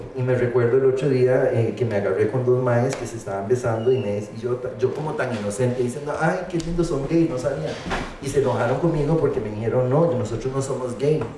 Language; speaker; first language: Spanish; early bilingual, heritage; Spanish